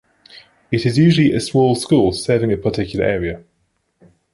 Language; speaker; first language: English; native; English